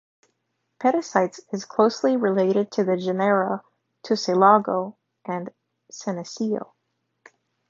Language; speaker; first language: English; native; English